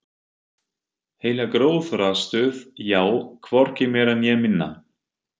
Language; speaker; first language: Icelandic; non-native, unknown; German